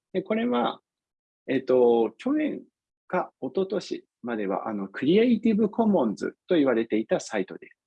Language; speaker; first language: Japanese; non-native, fluent; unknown